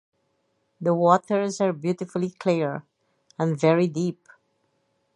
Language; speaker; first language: English; native; English